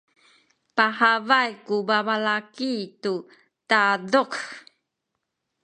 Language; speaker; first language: Sakizaya; non-native, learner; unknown